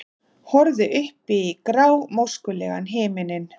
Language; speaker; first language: Icelandic; native; Icelandic